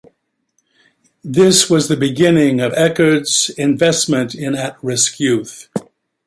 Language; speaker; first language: English; native; English